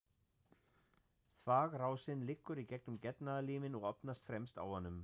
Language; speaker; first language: Icelandic; non-native, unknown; German